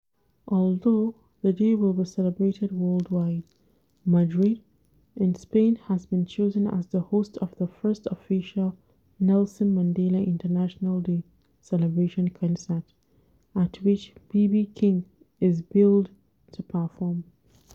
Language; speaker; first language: English; non-native, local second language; Hausa